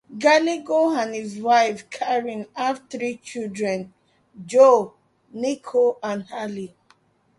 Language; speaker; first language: English; non-native, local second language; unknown